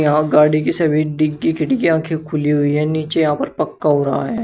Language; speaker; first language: Hindi; native; Hindi